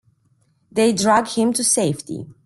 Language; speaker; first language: English; non-native, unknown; Romanian